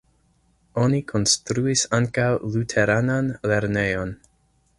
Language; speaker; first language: Esperanto; non-native, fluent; English